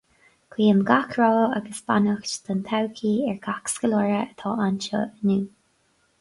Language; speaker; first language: Irish; non-native, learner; English